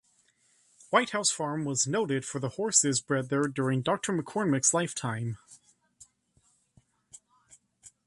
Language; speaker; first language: English; native; English